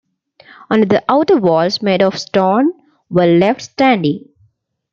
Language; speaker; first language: English; non-native, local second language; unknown